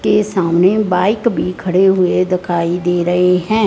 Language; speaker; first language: Hindi; non-native, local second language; Punjabi